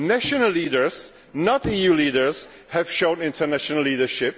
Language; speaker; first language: English; non-native, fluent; Czech